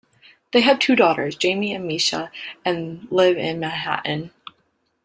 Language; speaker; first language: English; native; English